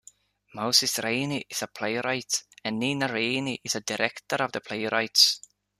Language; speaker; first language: English; native; English